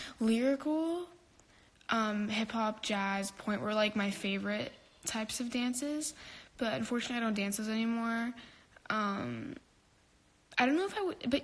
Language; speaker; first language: English; early bilingual, other home language; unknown